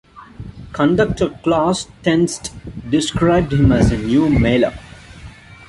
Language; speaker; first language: English; non-native, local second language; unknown